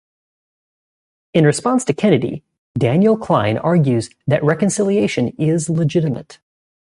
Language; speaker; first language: English; native; English